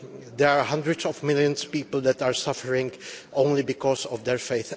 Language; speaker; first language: English; non-native, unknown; Czech